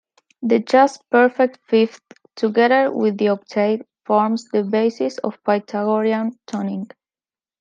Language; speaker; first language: English; non-native, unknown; Spanish